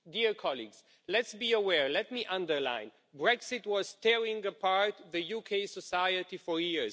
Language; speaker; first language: English; non-native, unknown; Romanian